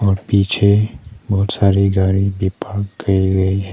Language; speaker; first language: Hindi; non-native, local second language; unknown